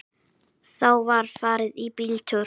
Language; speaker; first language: Icelandic; native; Icelandic